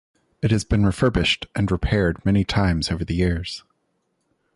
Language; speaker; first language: English; native; English